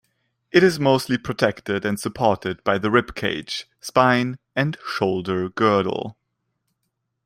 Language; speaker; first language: English; non-native, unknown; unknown